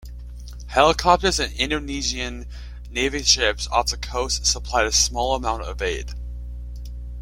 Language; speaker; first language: English; native; English